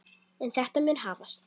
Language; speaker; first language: Icelandic; native; Icelandic